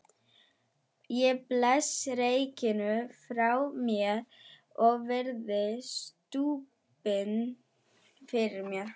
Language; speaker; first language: Icelandic; non-native, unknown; German